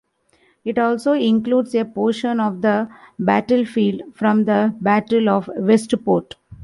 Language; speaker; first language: English; non-native, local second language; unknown